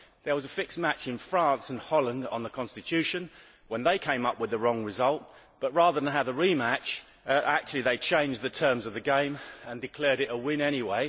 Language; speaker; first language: English; native; English